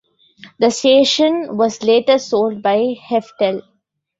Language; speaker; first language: English; non-native, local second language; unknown